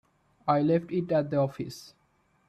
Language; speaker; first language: English; non-native, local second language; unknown